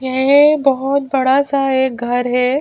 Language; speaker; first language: Hindi; native; Hindi